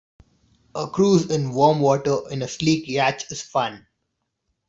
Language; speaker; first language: English; non-native, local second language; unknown